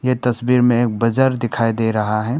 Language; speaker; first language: Hindi; non-native, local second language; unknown